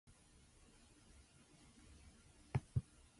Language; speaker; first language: English; non-native, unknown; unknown